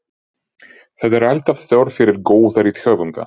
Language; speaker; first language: Icelandic; non-native, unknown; Ukrainian